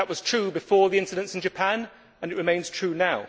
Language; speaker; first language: English; native; English